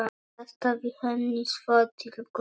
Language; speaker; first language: Icelandic; non-native, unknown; Polish